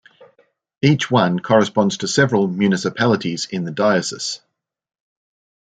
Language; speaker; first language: English; native; English